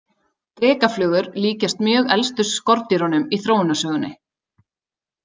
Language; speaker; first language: Icelandic; native; Icelandic